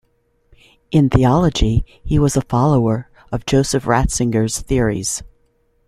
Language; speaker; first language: English; native; English